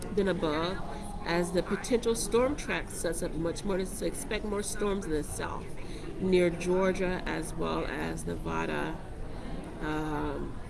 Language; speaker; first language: English; native; English